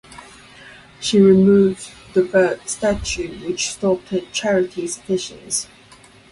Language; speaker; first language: English; non-native, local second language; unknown